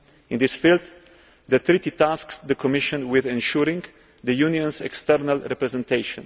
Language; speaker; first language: English; non-native, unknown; Slovenian